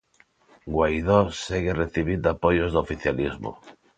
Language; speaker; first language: Galician; non-native, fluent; Spanish